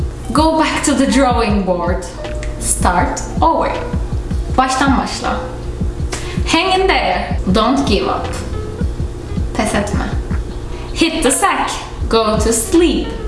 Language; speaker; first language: English; non-native, fluent; Turkish